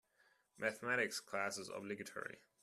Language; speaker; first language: English; non-native, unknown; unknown